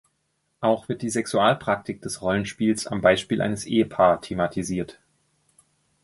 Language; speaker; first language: German; native; German